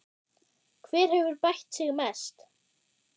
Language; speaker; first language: Icelandic; non-native, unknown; German